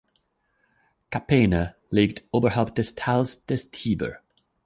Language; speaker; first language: German; non-native, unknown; English